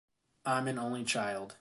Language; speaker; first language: English; native; English